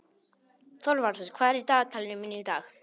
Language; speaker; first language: Icelandic; non-native, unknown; Polish